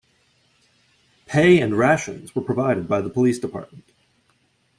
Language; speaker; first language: English; native; English